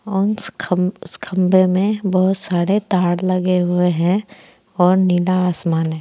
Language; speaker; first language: Hindi; native; Hindi